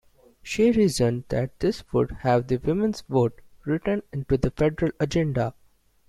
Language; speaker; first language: English; non-native, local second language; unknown